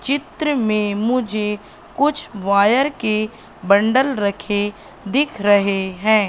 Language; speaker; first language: Hindi; native; Hindi